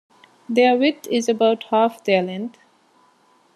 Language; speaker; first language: English; non-native, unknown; Divehi